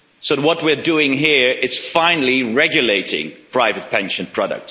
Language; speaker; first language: English; non-native, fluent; Dutch